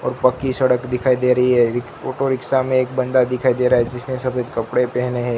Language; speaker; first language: Hindi; non-native, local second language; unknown